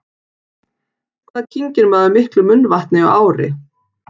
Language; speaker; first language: Icelandic; native; Icelandic